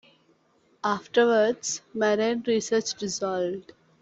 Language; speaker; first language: English; non-native, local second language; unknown